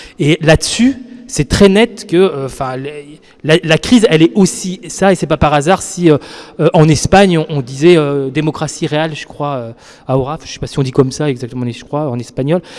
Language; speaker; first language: French; native; French